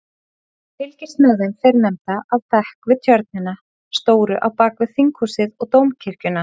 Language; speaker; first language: Icelandic; native; Icelandic